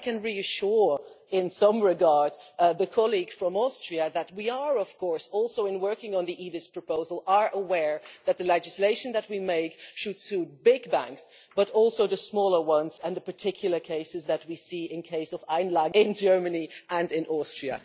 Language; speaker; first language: English; non-native, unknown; Dutch